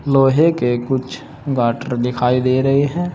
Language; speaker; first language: Hindi; native; Hindi